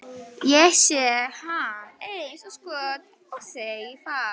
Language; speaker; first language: Icelandic; non-native, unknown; Polish